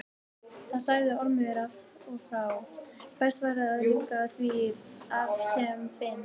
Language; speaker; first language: Icelandic; native; Icelandic